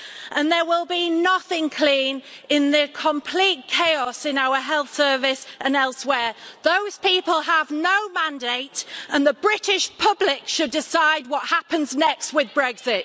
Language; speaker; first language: English; native; English